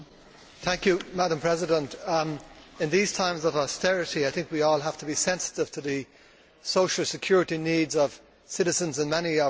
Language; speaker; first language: English; native; English